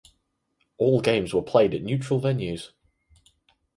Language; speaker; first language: English; native; English